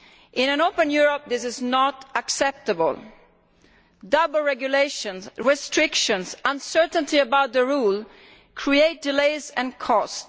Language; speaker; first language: English; non-native, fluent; Italian